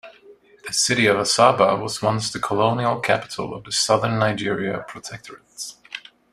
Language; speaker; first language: English; non-native, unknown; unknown